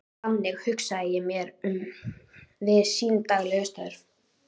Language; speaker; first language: Icelandic; native; Icelandic